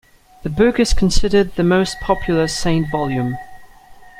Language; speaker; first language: English; native; English